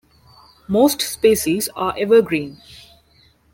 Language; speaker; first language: English; non-native, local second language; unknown